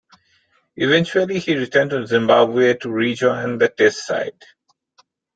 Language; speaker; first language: English; non-native, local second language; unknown